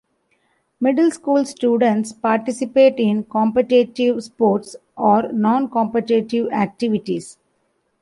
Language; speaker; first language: English; non-native, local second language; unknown